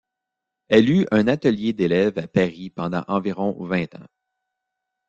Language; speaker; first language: French; native; French